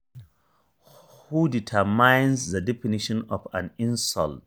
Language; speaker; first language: English; non-native, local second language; Hausa